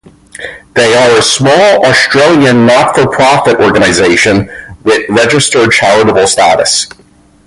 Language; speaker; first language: English; native; English